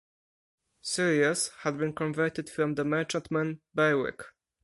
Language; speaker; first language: English; non-native, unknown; Polish